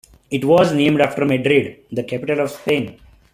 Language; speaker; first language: English; non-native, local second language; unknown